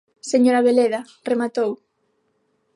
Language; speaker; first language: Galician; non-native, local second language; Spanish